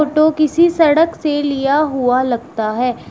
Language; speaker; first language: Hindi; native; Hindi